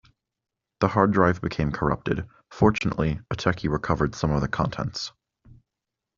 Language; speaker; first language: English; native; English